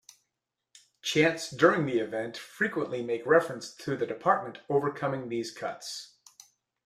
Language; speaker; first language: English; native; English